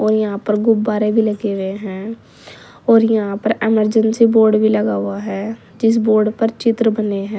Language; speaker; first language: Hindi; native; Hindi